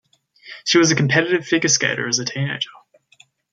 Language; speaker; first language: English; native; English